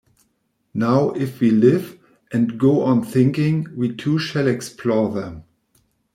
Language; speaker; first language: English; non-native, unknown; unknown